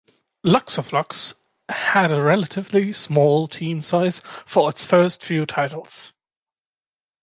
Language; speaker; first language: English; non-native, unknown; German